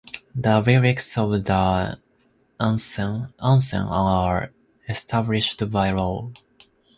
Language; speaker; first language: English; non-native, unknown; Japanese